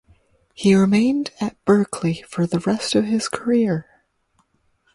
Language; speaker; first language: English; native; English